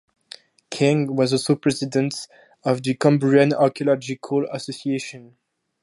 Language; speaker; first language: English; non-native, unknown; French